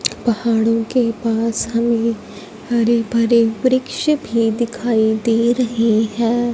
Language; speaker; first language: Hindi; non-native, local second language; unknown